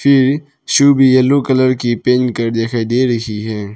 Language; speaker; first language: Hindi; non-native, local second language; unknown